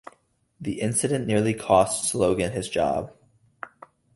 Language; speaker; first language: English; native; English